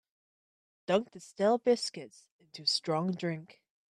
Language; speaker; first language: English; native; English